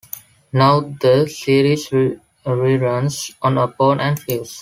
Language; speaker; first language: English; non-native, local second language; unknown